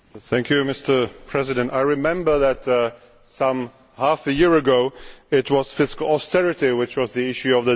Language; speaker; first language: English; non-native, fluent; Czech